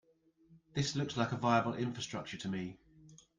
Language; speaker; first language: English; native; English